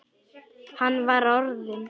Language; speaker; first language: Icelandic; non-native, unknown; Polish